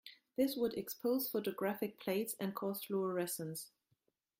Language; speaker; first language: English; non-native, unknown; German